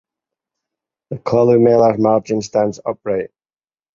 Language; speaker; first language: English; native; English